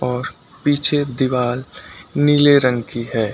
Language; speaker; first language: Hindi; native; Hindi